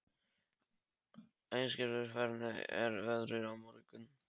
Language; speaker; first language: Icelandic; non-native, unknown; Polish